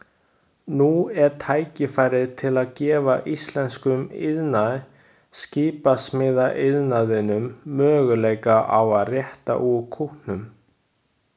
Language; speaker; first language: Icelandic; non-native, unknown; Chinese